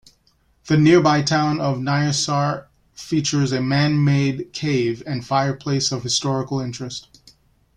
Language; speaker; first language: English; native; English